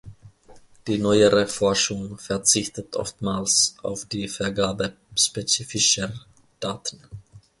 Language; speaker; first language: German; non-native, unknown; Finnish